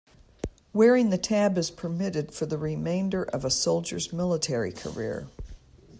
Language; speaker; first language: English; native; English